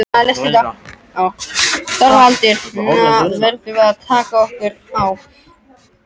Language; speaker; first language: Icelandic; non-native, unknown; French